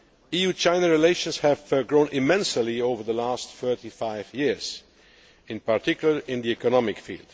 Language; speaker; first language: English; non-native, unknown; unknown